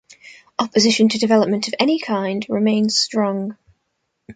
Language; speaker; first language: English; native; English